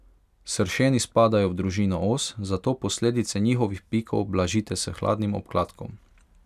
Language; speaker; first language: Slovenian; non-native, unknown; Hungarian